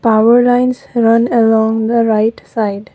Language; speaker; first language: English; non-native, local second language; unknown